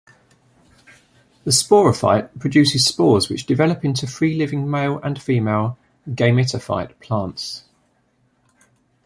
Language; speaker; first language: English; native; English